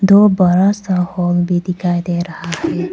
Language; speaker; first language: Hindi; non-native, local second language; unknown